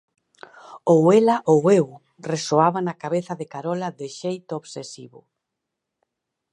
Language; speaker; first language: Galician; native; Galician